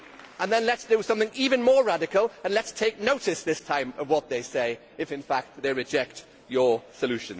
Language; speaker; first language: English; native; English